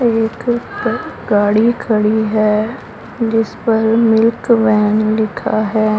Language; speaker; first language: Hindi; non-native, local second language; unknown